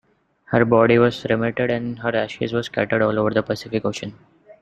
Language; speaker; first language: English; non-native, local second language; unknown